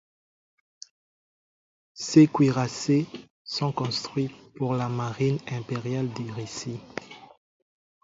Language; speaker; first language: French; non-native, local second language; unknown